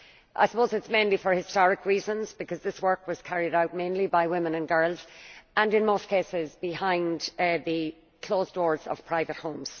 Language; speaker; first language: English; native; English